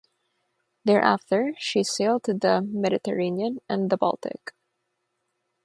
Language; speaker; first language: English; non-native, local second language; Filipino